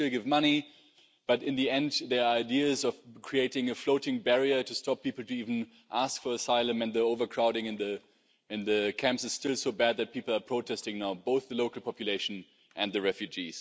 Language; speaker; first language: English; non-native, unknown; German